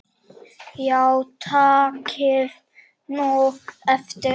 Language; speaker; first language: Icelandic; non-native, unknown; Czech